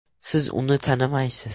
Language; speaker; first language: Uzbek; non-native, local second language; Russian